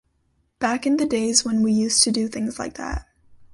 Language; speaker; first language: English; native; English